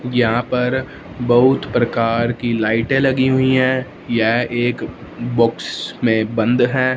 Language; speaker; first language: Hindi; non-native, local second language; Punjabi